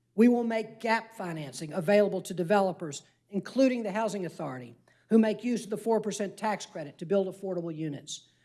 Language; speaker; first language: English; native; English